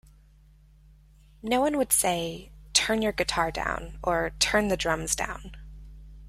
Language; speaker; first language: English; native; English